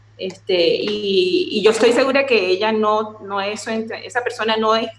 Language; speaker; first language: Spanish; native; Spanish